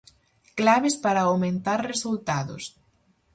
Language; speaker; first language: Galician; native; Galician